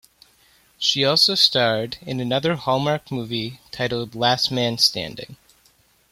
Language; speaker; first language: English; native; English